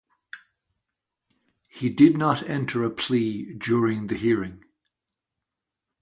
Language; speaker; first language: English; native; English